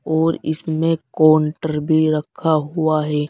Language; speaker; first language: Hindi; native; Hindi